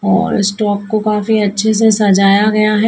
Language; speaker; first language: Hindi; native; Hindi